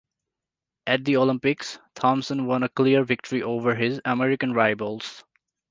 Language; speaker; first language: English; non-native, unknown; Nepali